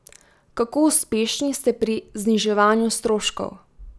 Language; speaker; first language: Slovenian; native; Slovenian